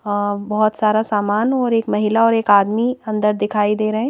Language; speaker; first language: Hindi; native; Hindi